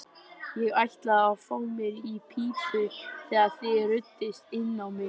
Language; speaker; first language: Icelandic; native; Icelandic